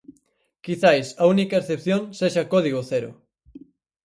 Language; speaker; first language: Galician; native; Galician